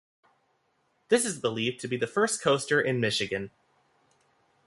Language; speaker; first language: English; native; English